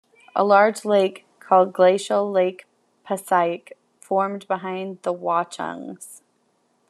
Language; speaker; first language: English; native; English